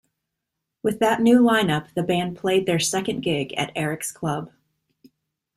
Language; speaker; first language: English; native; English